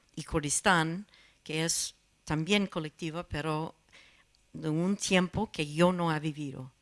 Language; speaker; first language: Spanish; non-native, fluent; English